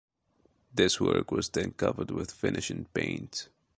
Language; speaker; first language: English; native; English